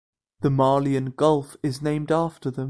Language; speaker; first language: English; native; English